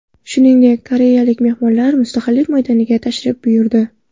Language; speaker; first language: Uzbek; non-native, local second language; Kara-Kalpak